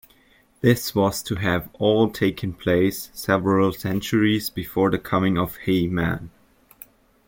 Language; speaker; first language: English; native; English